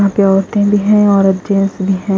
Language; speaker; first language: Hindi; non-native, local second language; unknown